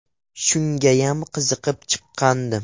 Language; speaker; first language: Uzbek; non-native, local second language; Russian